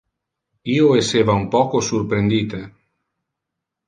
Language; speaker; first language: Interlingua; non-native, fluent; Italian